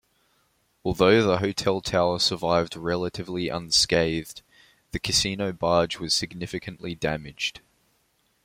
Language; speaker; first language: English; native; English